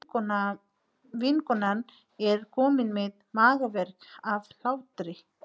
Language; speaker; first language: Icelandic; non-native, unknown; Nepali